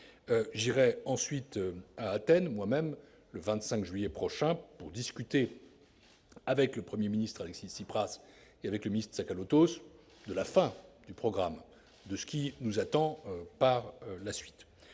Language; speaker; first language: French; native; French